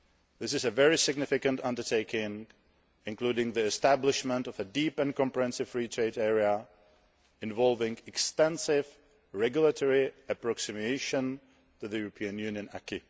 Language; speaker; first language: English; non-native, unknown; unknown